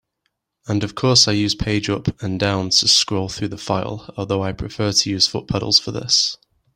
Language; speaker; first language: English; native; English